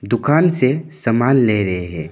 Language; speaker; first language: Hindi; non-native, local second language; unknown